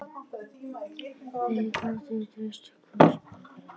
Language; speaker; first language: Icelandic; native; Icelandic